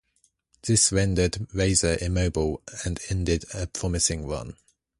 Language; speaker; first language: English; native; English